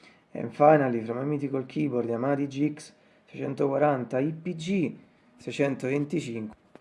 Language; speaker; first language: English; non-native, learner; Italian